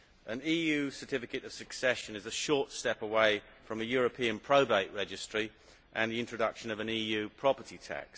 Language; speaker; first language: English; native; English